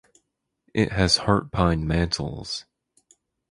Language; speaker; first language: English; native; English